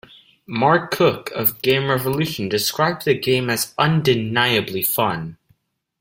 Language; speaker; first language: English; native; English